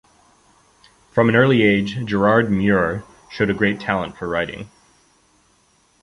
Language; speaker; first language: English; native; English